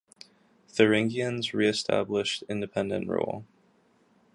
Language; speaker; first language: English; native; English